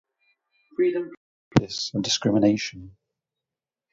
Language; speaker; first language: English; native; English